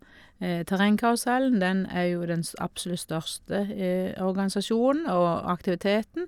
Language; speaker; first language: Norwegian; native; Norwegian